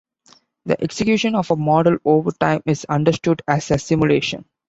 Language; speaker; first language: English; non-native, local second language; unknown